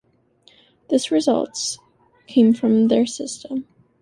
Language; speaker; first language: English; native; English